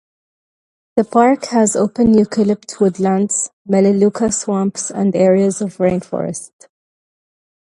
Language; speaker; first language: English; native; English